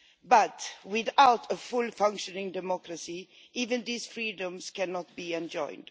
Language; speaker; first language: English; non-native, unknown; Swedish